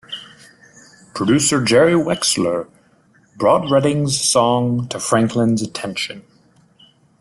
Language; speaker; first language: English; native; English